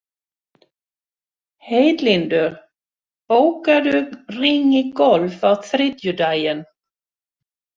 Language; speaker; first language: Icelandic; non-native, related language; Swedish